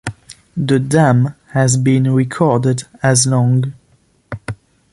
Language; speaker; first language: English; non-native, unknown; French